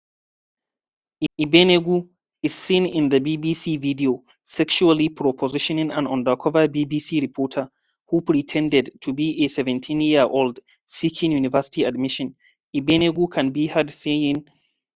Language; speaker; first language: English; non-native, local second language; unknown